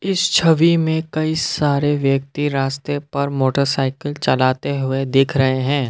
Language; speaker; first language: Hindi; non-native, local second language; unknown